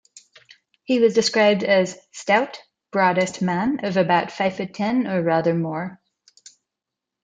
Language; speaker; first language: English; non-native, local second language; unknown